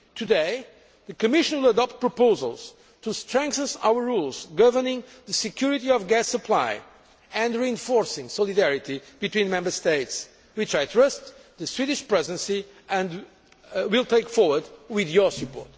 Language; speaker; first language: English; non-native, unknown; Portuguese